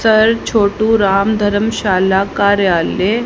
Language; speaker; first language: Hindi; native; Hindi